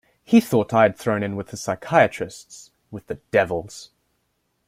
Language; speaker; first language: English; native; English